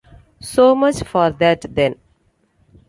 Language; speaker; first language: English; non-native, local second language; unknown